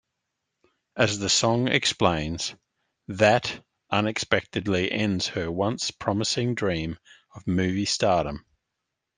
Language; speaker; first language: English; native; English